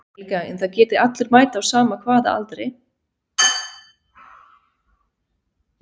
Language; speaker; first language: Icelandic; non-native, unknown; Swiss German